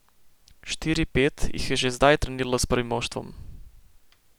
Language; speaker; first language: Slovenian; native; Slovenian